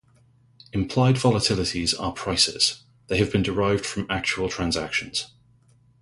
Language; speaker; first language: English; native; English